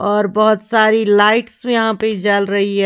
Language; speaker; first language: Hindi; native; Hindi